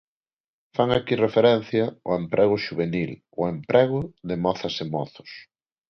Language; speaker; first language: Galician; non-native, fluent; Spanish